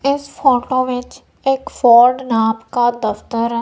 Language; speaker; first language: Hindi; non-native, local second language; Punjabi